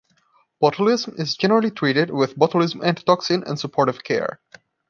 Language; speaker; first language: English; non-native, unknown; Portuguese